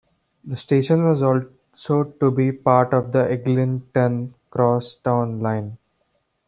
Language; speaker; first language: English; non-native, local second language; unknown